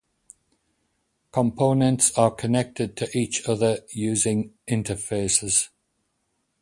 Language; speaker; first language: English; native; English